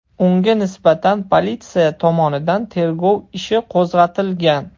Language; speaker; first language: Uzbek; non-native, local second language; Russian